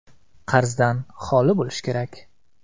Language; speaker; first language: Uzbek; non-native, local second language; Kara-Kalpak